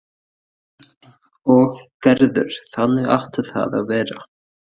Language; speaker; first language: Icelandic; non-native, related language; Faroese